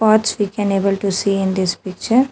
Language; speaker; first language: English; non-native, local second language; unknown